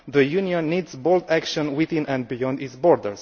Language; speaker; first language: English; non-native, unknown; Romanian